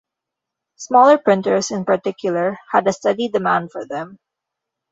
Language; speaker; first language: English; non-native, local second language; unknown